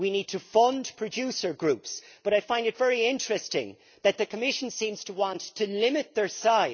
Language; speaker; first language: English; native; English